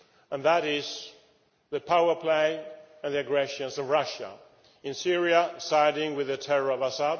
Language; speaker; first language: English; non-native, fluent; Swedish